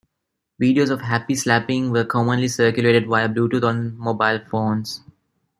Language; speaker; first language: English; non-native, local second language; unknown